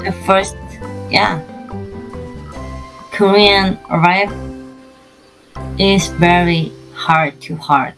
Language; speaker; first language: English; non-native, learner; Korean